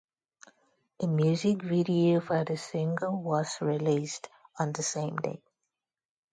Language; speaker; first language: English; non-native, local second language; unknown